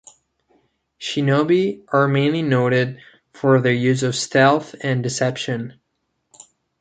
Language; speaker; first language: English; non-native, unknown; Catalan